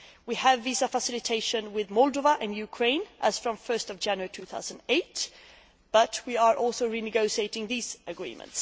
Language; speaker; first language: English; non-native, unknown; Swedish